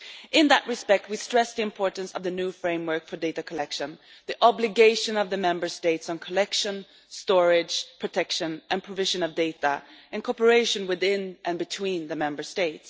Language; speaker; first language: English; non-native, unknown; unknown